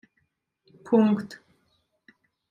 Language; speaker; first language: German; non-native, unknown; Italian